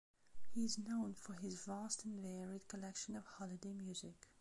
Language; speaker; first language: English; non-native, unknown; Belarusian